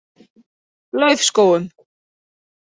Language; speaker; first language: Icelandic; native; Icelandic